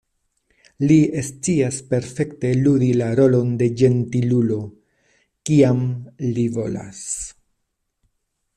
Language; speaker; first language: Esperanto; non-native, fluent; Spanish